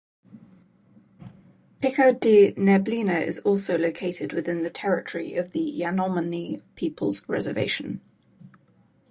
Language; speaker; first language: English; native; English